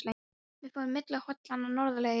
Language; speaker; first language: Icelandic; non-native, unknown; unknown